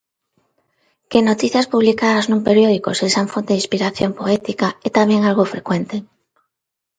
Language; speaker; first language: Galician; non-native, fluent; Spanish